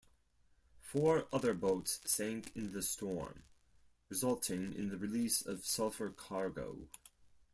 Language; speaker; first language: English; non-native, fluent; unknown